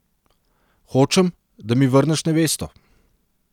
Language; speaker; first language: Slovenian; non-native, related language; Serbian